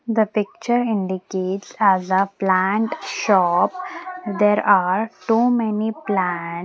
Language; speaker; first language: English; non-native, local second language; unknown